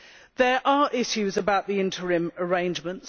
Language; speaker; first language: English; native; English